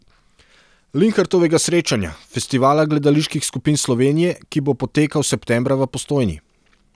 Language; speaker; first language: Slovenian; non-native, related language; Serbian